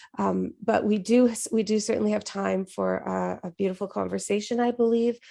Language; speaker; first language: English; native; English